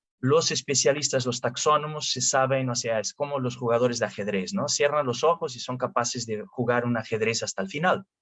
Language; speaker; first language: Spanish; non-native, related language; Portuguese